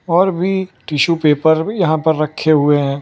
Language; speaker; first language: Hindi; non-native, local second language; Gujarati